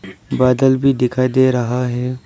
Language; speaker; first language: Hindi; non-native, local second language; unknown